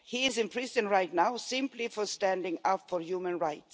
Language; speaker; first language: English; non-native, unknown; Swedish